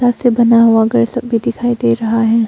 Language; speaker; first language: Hindi; early bilingual, other home language; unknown